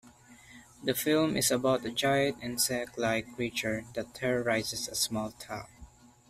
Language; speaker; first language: English; non-native, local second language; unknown